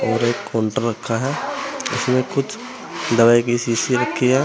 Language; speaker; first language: Hindi; native; Hindi